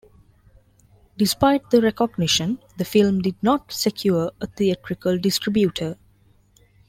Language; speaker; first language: English; non-native, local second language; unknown